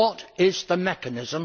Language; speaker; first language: English; native; English